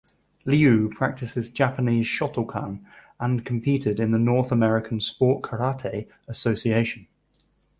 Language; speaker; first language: English; native; English